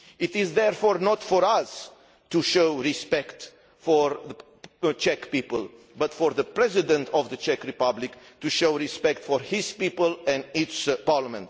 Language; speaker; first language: English; non-native, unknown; Romanian